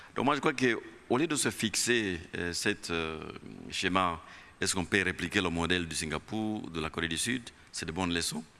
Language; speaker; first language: French; non-native, local second language; Kinyarwanda